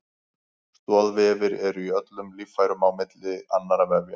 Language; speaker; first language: Icelandic; native; Icelandic